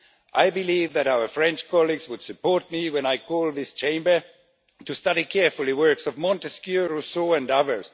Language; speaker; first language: English; non-native, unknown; Estonian